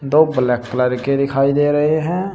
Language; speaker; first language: Hindi; native; Hindi